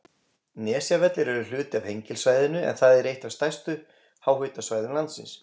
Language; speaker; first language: Icelandic; native; Icelandic